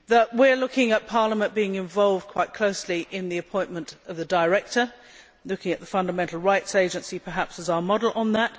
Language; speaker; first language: English; native; English